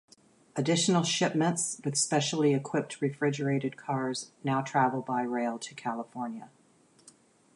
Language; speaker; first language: English; native; English